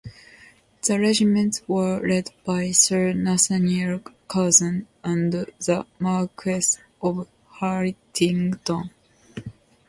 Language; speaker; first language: English; non-native, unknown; Japanese